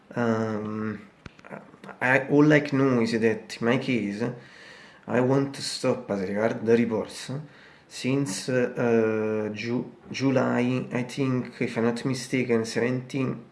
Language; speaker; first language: English; non-native, fluent; Italian